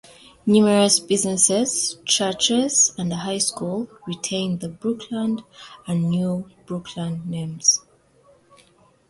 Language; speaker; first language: English; native; English